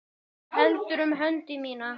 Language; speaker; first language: Icelandic; native; Icelandic